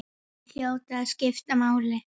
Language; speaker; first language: Icelandic; native; Icelandic